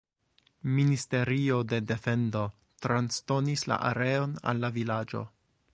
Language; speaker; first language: Esperanto; non-native, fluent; English